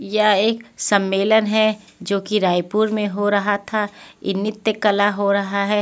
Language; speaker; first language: Hindi; non-native, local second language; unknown